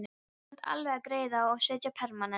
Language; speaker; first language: Icelandic; non-native, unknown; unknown